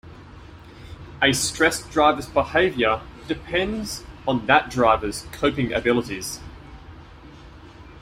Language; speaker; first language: English; native; English